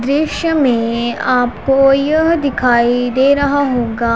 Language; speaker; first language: Hindi; non-native, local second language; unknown